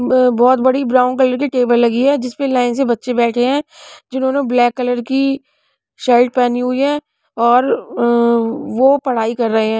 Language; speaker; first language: Hindi; non-native, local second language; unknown